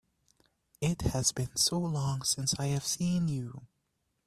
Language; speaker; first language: English; native; English